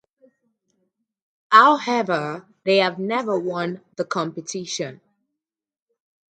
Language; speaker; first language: English; native; English